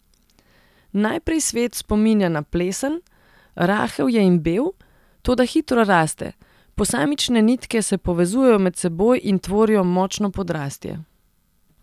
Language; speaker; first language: Slovenian; non-native, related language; Serbian